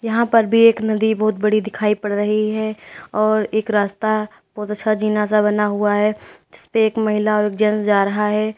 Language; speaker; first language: Hindi; native; Hindi